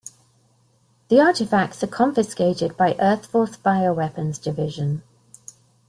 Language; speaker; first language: English; native; English